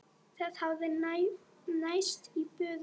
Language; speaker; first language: Icelandic; non-native, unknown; Polish